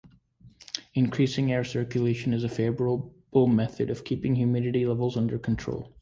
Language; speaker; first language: English; native; English